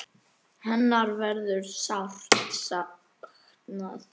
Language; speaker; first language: Icelandic; native; Icelandic